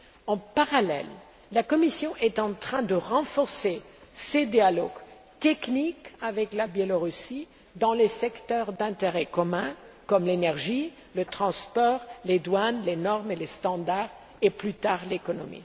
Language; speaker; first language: French; non-native, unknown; German